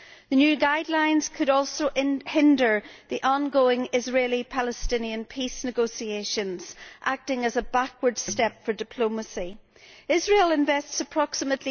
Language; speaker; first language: English; native; English